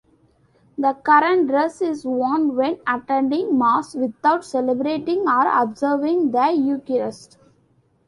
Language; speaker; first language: English; non-native, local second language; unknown